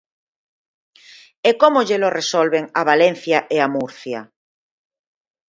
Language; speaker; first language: Galician; native; Galician